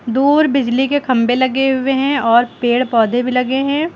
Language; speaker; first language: Hindi; native; Hindi